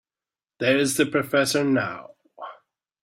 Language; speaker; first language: English; native; English